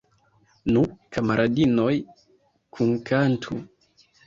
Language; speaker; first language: Esperanto; non-native, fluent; Kinyarwanda